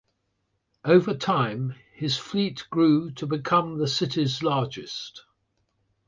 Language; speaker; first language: English; native; English